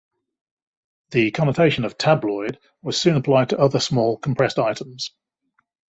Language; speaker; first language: English; native; English